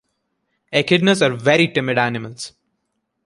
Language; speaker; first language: English; non-native, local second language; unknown